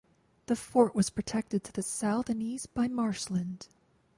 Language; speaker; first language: English; native; English